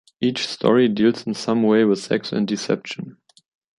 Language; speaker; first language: English; non-native, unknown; German